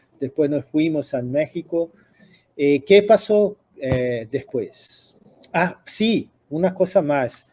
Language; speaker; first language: Spanish; non-native, related language; Portuguese